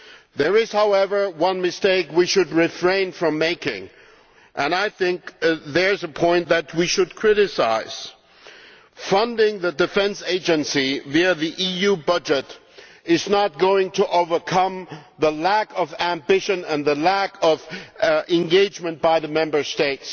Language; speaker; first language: English; non-native, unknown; German